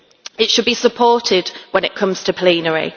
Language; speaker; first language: English; native; English